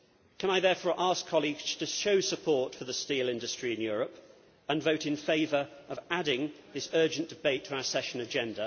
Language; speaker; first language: English; native; English